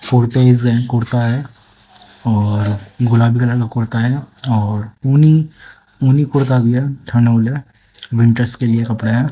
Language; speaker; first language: Hindi; native; Hindi